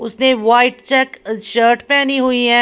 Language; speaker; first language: Hindi; non-native, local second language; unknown